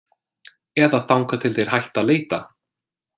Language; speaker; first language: Icelandic; non-native, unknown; English